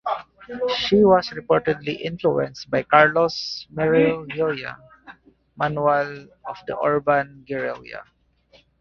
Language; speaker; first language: English; native; English